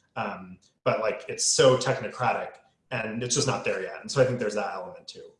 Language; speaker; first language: English; native; English